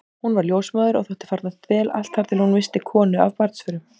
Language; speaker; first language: Icelandic; native; Icelandic